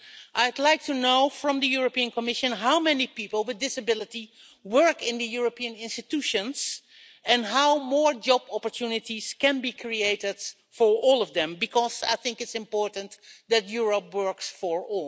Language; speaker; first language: English; non-native, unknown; Dutch